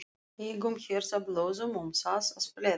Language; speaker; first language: Icelandic; non-native, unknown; Russian